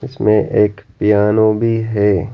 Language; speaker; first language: Hindi; non-native, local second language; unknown